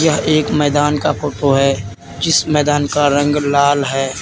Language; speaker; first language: Hindi; native; Hindi